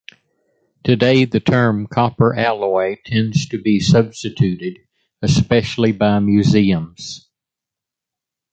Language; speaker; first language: English; native; English